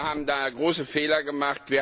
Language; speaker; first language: German; non-native, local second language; Luxembourgish